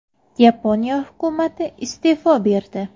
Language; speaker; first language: Uzbek; native; Uzbek